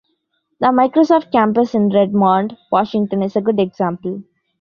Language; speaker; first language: English; non-native, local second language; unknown